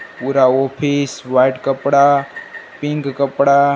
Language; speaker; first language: Hindi; non-native, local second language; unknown